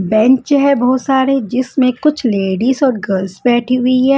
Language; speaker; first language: Hindi; non-native, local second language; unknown